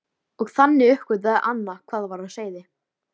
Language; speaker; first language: Icelandic; native; Icelandic